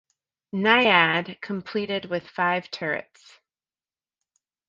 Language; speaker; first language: English; native; English